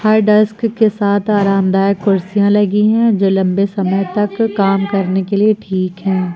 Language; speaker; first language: Hindi; native; Hindi